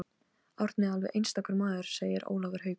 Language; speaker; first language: Icelandic; non-native, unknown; Polish